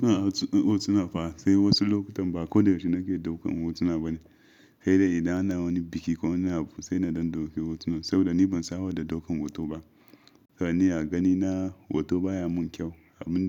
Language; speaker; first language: Hausa; non-native, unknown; Yoruba